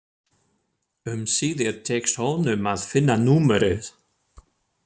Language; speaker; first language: Icelandic; non-native, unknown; German